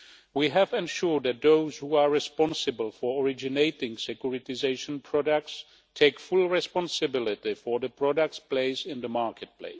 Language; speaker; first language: English; non-native, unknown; Czech